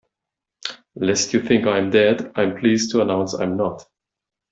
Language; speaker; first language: English; non-native, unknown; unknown